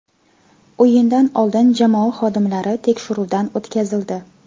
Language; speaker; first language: Uzbek; native; Uzbek